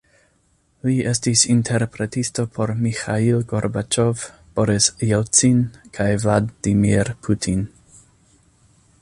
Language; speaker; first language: Esperanto; non-native, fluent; English